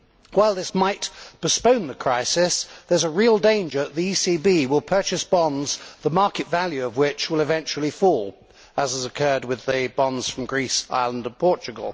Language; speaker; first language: English; native; English